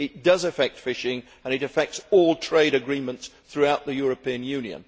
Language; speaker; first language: English; native; English